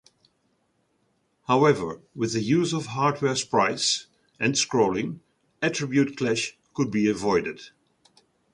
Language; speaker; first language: English; non-native, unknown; Dutch